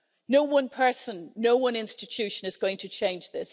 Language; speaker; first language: English; native; English